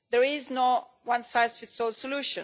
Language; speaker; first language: English; non-native, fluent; Italian